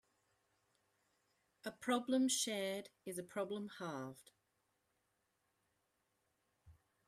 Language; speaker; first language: English; native; English